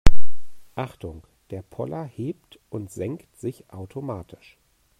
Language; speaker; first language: German; native; German